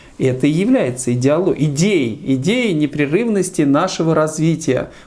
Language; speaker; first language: Russian; native; Russian